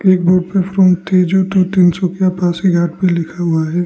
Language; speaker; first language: Hindi; non-native, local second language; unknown